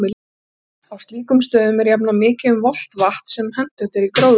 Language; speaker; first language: Icelandic; native; Icelandic